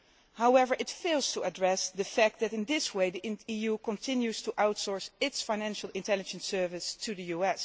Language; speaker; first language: English; non-native, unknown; Dutch